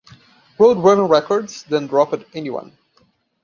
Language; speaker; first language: English; non-native, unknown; Portuguese